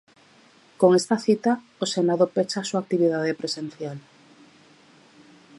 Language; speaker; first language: Galician; native; Galician